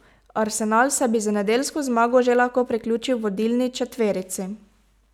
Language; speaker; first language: Slovenian; native; Slovenian